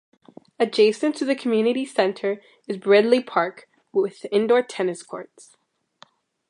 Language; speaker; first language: English; native; English